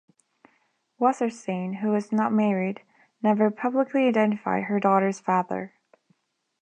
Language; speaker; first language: English; non-native, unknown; Spanish